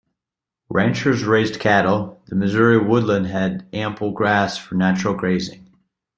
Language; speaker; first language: English; native; English